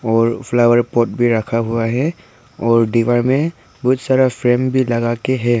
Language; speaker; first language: Hindi; non-native, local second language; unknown